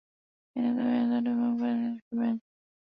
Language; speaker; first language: English; non-native, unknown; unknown